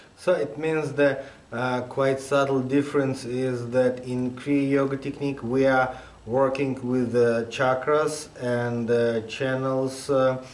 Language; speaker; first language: English; non-native, fluent; Russian